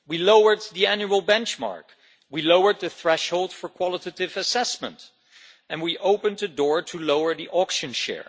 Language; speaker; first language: English; non-native, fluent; Dutch